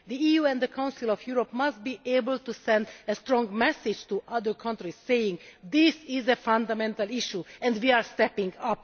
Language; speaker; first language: English; non-native, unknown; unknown